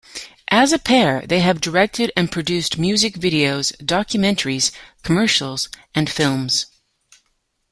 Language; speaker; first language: English; native; English